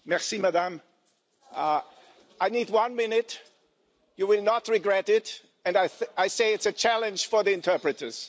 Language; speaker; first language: English; non-native, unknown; German